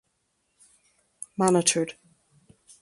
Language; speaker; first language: English; native; English